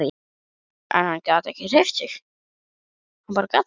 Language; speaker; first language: Icelandic; native; Icelandic